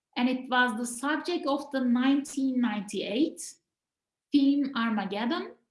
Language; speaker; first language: English; non-native, fluent; Turkish